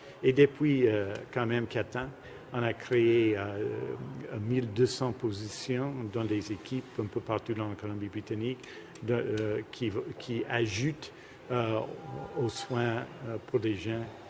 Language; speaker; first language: French; non-native, fluent; English